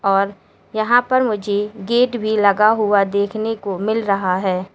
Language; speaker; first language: Hindi; native; Hindi